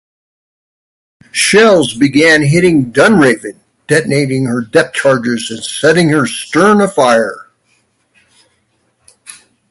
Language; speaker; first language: English; native; English